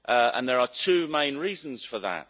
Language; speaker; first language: English; native; English